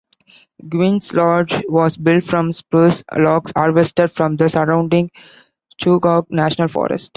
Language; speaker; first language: English; non-native, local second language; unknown